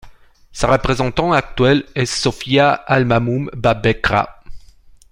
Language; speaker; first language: French; non-native, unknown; Romanian